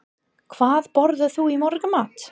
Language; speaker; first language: Icelandic; non-native, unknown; English